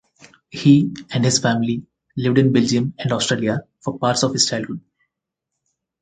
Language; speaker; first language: English; non-native, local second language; Telugu